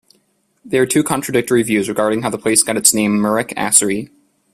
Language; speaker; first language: English; native; English